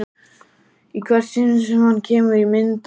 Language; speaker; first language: Icelandic; native; Icelandic